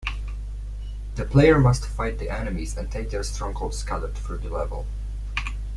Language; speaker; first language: English; non-native, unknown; Polish